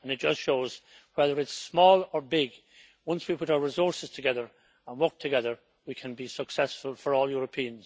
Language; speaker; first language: English; native; English